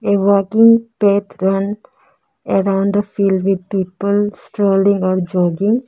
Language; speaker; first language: English; non-native, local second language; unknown